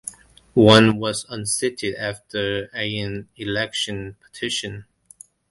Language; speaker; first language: English; non-native, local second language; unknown